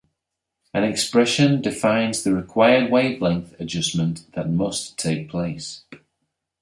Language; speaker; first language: English; native; English